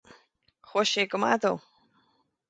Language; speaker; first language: Irish; native; Irish